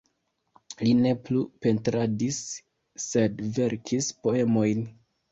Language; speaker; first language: Esperanto; non-native, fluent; Kinyarwanda